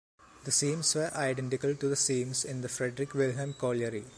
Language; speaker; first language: English; non-native, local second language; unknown